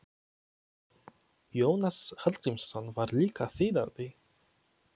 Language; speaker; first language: Icelandic; non-native, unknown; Polish